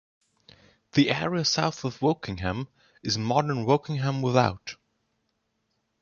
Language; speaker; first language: English; non-native, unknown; German